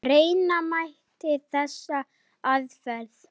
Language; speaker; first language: Icelandic; native; Icelandic